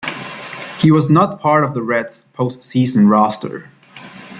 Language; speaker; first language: English; native; English